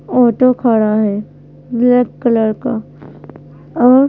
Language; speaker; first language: Hindi; native; Hindi